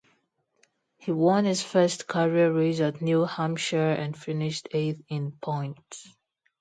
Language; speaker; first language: English; non-native, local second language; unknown